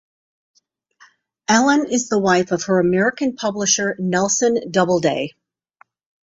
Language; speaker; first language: English; native; English